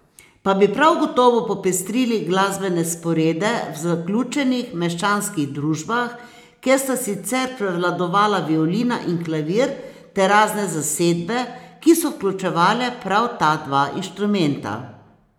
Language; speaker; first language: Slovenian; native; Slovenian